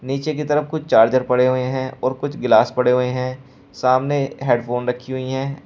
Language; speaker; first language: Hindi; native; Hindi